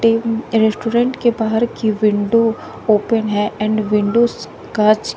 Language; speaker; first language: Hindi; native; Hindi